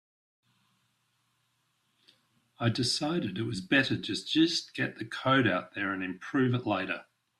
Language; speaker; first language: English; native; English